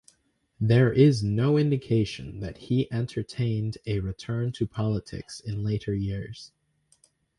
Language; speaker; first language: English; native; English